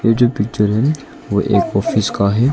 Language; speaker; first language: Hindi; non-native, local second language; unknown